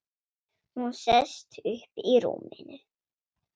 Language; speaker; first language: Icelandic; non-native, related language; Swedish